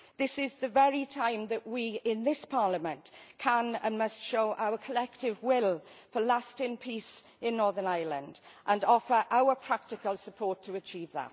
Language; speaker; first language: English; native; English